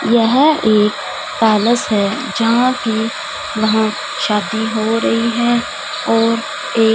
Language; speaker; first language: Hindi; non-native, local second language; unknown